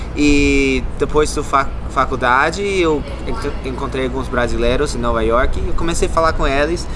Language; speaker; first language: Portuguese; non-native, fluent; English